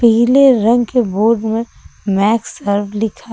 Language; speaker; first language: Hindi; native; Hindi